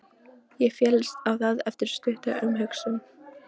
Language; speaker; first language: Icelandic; non-native, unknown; Polish